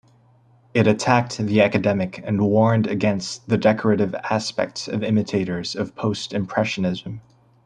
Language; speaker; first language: English; native; English